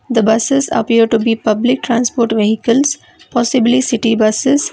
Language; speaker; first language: English; non-native, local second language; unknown